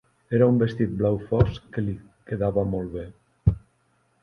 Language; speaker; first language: Catalan; non-native, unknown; Spanish